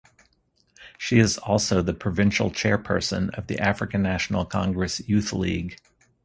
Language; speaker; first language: English; native; English